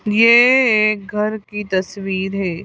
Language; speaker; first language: Hindi; native; Hindi